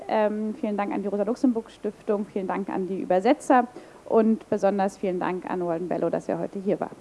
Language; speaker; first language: German; native; German